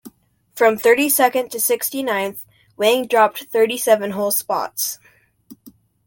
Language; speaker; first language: English; native; English